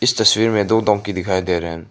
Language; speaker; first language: Hindi; non-native, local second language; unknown